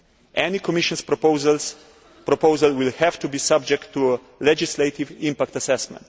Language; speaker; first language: English; non-native, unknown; Slovenian